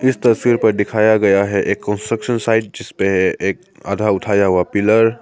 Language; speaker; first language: Hindi; non-native, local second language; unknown